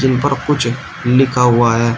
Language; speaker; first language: Hindi; native; Hindi